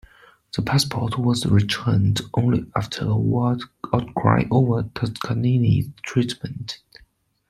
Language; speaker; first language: English; non-native, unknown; Chinese